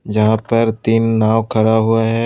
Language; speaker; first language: Hindi; non-native, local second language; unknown